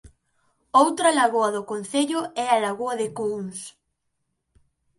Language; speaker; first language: Galician; native; Galician